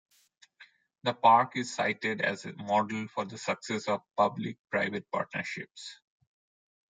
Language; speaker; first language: English; non-native, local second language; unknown